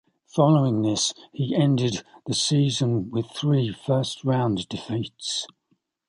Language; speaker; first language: English; native; English